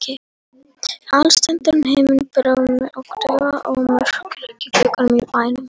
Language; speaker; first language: Icelandic; non-native, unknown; Polish